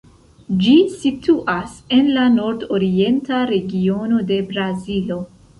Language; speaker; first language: Esperanto; non-native, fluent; Central Kurdish